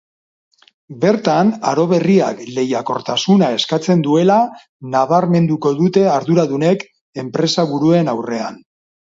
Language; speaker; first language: Basque; non-native, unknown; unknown